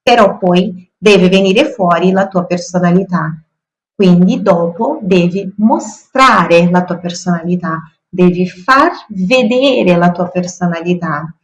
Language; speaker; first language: Italian; non-native, fluent; Portuguese